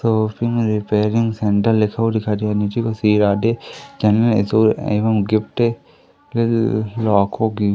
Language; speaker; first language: Hindi; native; Hindi